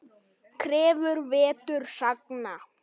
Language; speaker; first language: Icelandic; native; Icelandic